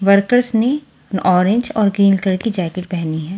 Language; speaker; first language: Hindi; native; Hindi